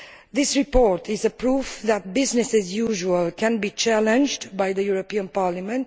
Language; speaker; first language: English; non-native, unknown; Romanian